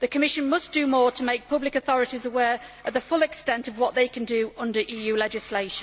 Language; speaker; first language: English; native; English